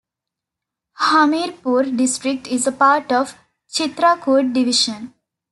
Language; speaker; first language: English; non-native, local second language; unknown